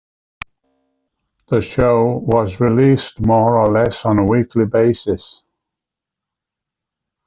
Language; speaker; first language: English; native; English